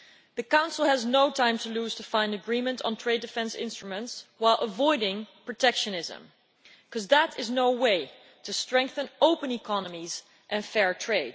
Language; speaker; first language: English; non-native, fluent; Dutch